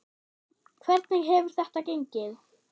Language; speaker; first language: Icelandic; non-native, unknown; German